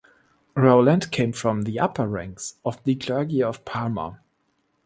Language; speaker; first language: English; non-native, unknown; German